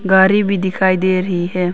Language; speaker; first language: Hindi; early bilingual, other home language; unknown